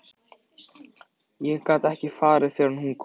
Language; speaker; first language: Icelandic; native; Icelandic